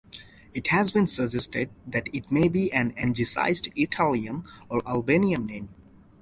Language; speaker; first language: English; non-native, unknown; Bangla